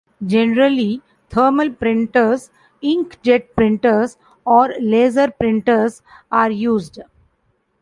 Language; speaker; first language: English; non-native, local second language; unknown